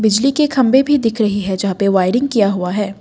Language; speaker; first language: Hindi; non-native, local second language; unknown